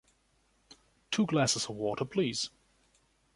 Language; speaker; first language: English; non-native, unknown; German